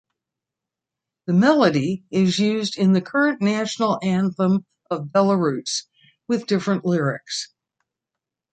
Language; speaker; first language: English; native; English